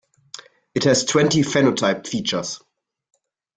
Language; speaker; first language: English; non-native, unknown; German